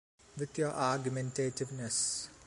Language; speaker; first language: English; non-native, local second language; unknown